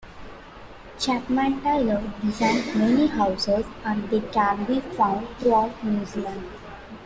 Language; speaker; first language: English; non-native, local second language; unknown